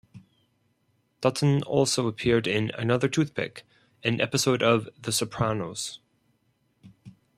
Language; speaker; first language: English; non-native, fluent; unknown